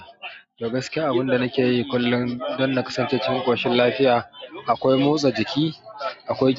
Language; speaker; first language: Hausa; native; Hausa